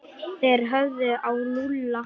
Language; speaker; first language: Icelandic; non-native, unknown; Polish